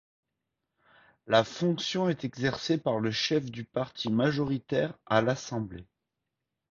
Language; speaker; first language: French; native; French